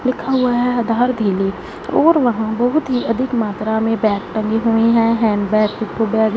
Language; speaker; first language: Hindi; non-native, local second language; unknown